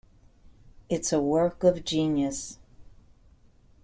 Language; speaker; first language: English; native; English